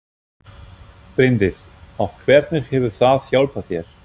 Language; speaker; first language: Icelandic; non-native, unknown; German